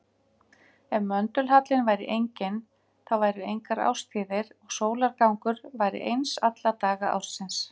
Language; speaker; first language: Icelandic; native; Icelandic